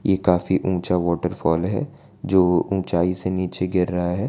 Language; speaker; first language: Hindi; non-native, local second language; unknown